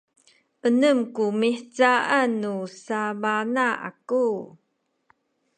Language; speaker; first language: Sakizaya; non-native, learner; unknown